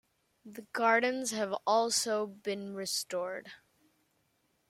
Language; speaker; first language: English; native; English